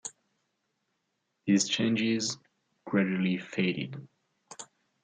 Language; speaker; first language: English; non-native, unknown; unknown